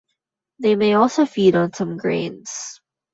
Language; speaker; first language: English; non-native, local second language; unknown